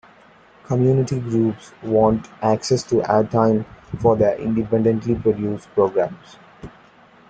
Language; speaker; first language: English; non-native, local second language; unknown